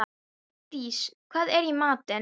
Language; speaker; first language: Icelandic; non-native, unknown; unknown